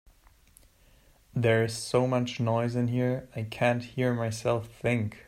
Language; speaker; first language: English; non-native, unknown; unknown